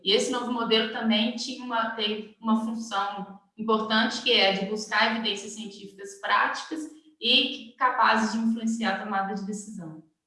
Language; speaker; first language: Portuguese; native; Portuguese